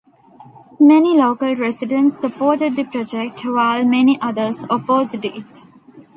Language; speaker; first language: English; non-native, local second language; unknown